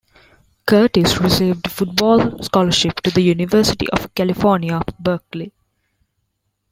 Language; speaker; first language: English; non-native, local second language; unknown